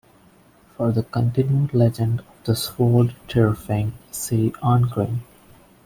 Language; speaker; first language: English; non-native, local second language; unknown